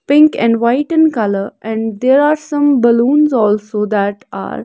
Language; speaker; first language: English; non-native, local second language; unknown